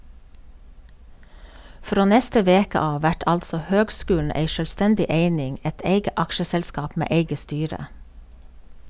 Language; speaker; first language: Norwegian; native; Norwegian